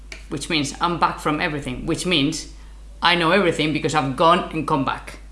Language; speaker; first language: English; non-native, fluent; Spanish